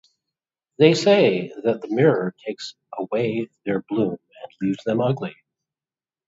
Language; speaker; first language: English; native; English